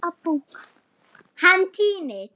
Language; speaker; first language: Icelandic; non-native, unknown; German